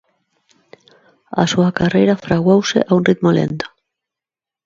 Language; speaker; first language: Galician; non-native, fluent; Spanish